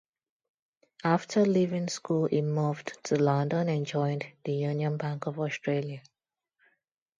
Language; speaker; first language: English; non-native, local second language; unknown